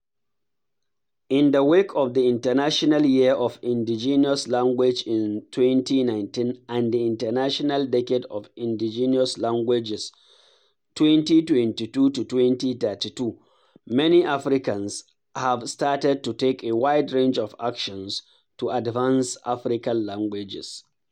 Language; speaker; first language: English; non-native, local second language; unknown